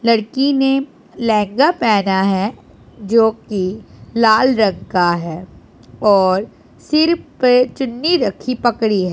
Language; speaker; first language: Hindi; non-native, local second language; Punjabi